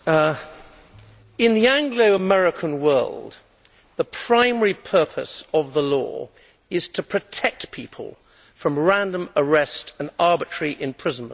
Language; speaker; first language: English; native; English